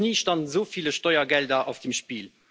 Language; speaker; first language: German; non-native, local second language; Luxembourgish